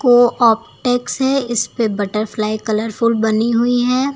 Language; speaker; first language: Hindi; native; Hindi